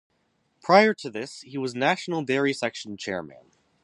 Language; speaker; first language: English; native; English